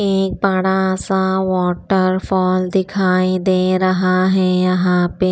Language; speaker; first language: Hindi; non-native, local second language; Punjabi